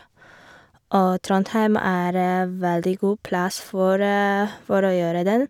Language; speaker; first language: Norwegian; non-native, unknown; Polish